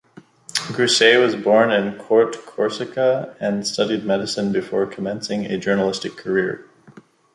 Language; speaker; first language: English; native; English